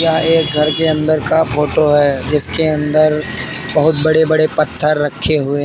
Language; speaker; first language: Hindi; native; Hindi